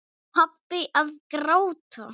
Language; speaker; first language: Icelandic; non-native, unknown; English